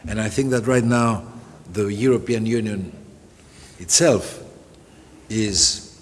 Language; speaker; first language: English; non-native, fluent; Greek